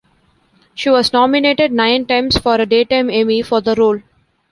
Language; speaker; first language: English; non-native, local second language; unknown